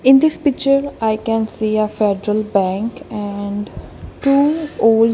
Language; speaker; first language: English; non-native, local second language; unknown